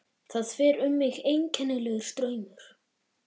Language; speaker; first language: Icelandic; native; Icelandic